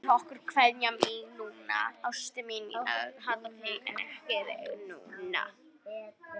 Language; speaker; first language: Icelandic; native; Icelandic